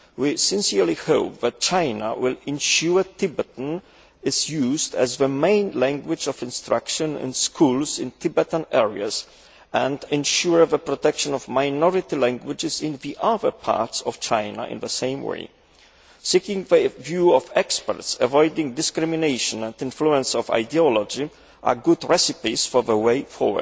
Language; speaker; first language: English; non-native, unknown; Polish